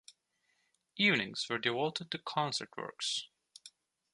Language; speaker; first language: English; non-native, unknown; Turkish